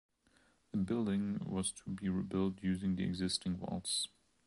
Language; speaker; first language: English; non-native, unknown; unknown